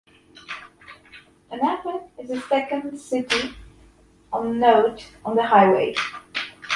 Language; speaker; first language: English; non-native, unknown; Polish